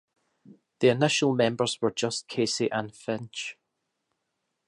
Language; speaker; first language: English; native; English